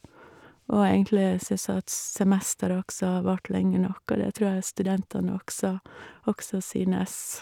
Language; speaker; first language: Norwegian; native; Norwegian